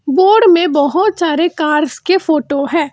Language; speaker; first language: Hindi; non-native, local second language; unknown